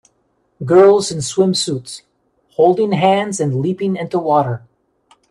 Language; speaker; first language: English; native; English